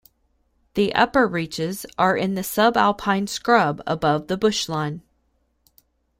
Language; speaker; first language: English; native; English